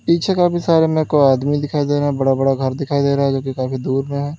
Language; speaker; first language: Hindi; native; Hindi